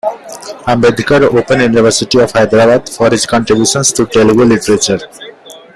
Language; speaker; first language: English; non-native, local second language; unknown